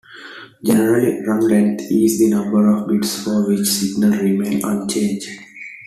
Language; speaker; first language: English; non-native, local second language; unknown